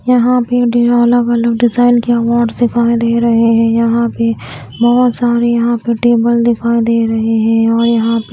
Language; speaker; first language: Hindi; native; Hindi